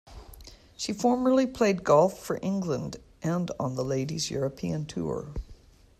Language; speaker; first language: English; native; English